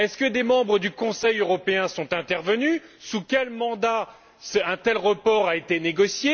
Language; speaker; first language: French; native; French